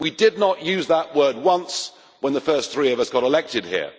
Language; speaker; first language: English; native; English